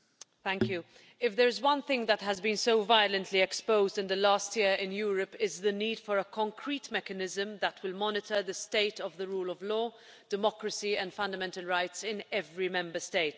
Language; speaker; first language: English; non-native, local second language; Maltese